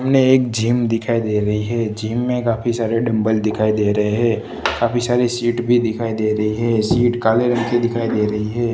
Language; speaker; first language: Hindi; non-native, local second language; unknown